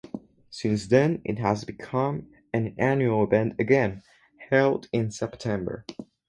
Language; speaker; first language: English; non-native, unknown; Spanish